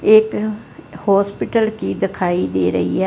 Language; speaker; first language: Hindi; non-native, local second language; Punjabi